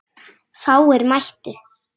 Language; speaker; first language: Icelandic; native; Icelandic